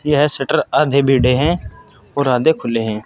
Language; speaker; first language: Hindi; native; Hindi